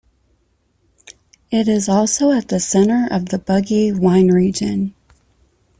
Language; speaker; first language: English; native; English